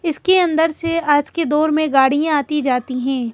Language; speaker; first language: Hindi; native; Hindi